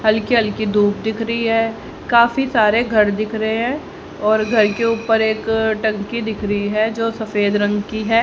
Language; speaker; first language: Hindi; native; Hindi